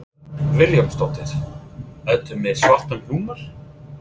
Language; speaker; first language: Icelandic; non-native, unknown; English